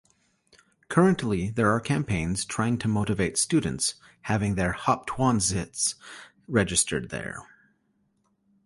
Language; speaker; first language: English; native; English